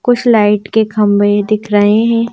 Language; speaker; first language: Hindi; native; Hindi